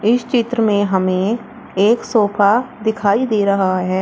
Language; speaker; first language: Hindi; native; Hindi